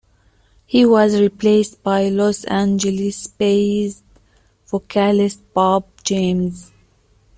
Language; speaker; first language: English; native; English